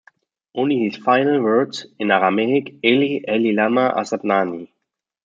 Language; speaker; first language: English; non-native, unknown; German